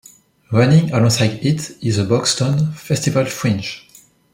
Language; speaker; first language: English; non-native, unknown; French